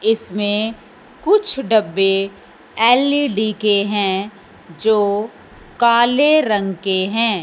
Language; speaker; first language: Hindi; non-native, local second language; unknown